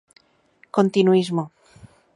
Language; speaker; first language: Galician; native; Galician